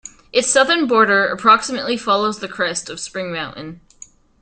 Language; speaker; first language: English; native; English